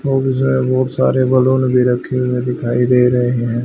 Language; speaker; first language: Hindi; native; Hindi